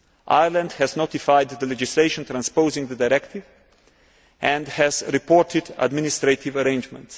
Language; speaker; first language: English; non-native, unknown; Slovenian